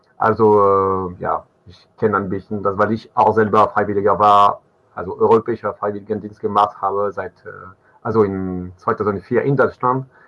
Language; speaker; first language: German; non-native, fluent; French